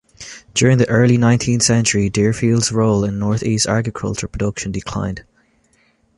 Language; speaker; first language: English; native; English